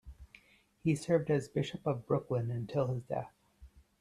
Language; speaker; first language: English; native; English